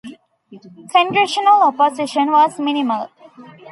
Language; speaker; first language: English; non-native, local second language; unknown